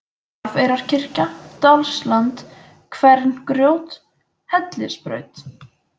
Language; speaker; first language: Icelandic; native; Icelandic